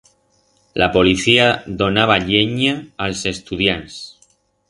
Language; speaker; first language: Aragonese; non-native, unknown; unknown